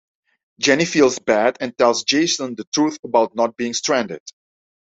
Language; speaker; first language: English; non-native, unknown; Dutch